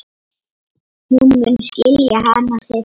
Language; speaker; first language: Icelandic; non-native, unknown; Lithuanian